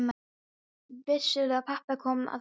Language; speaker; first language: Icelandic; non-native, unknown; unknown